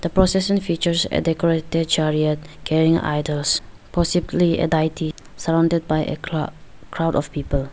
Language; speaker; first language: English; non-native, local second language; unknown